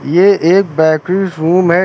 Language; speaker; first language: Hindi; native; Hindi